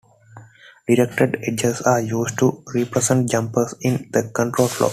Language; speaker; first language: English; non-native, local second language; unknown